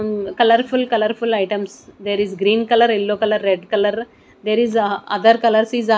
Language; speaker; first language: English; non-native, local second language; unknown